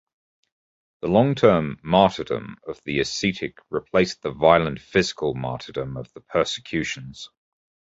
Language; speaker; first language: English; native; English